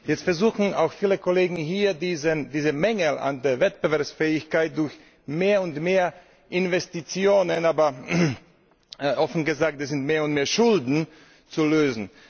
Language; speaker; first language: German; non-native, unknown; Slovak